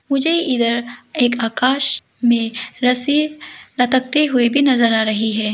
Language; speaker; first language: Hindi; early bilingual, other home language; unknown